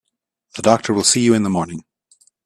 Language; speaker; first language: English; native; English